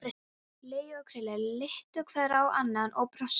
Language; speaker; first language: Icelandic; non-native, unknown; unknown